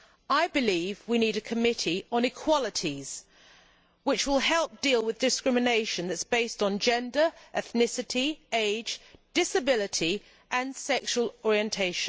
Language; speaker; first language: English; native; English